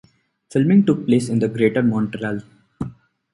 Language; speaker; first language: English; non-native, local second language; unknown